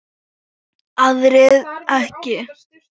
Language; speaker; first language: Icelandic; non-native, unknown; Thai